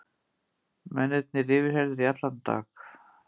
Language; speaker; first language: Icelandic; native; Icelandic